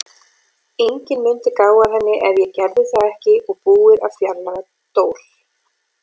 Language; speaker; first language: Icelandic; native; Icelandic